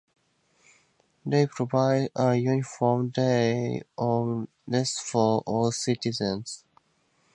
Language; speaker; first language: English; native; English